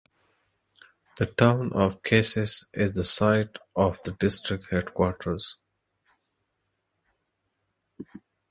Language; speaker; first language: English; non-native, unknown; Pashto